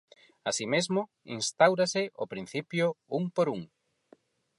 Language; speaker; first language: Galician; non-native, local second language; Spanish